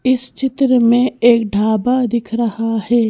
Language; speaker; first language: Hindi; native; Hindi